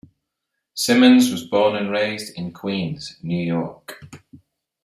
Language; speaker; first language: English; native; English